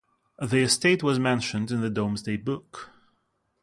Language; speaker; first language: English; non-native, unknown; Russian